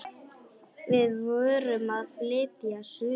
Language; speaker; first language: Icelandic; non-native, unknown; Polish